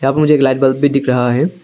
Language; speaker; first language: Hindi; non-native, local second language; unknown